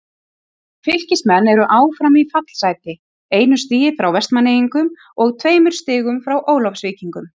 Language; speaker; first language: Icelandic; native; Icelandic